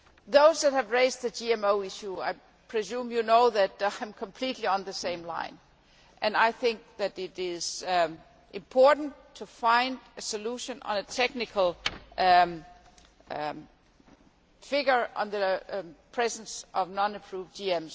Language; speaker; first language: English; non-native, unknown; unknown